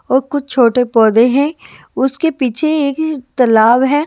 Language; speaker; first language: Hindi; native; Hindi